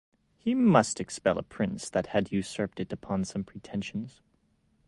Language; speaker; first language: English; native; English